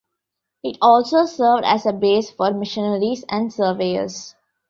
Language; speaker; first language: English; non-native, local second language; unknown